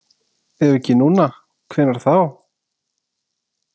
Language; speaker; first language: Icelandic; native; Icelandic